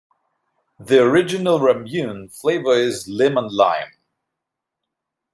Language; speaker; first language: English; non-native, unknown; Russian